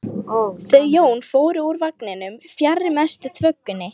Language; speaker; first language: Icelandic; non-native, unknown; Lithuanian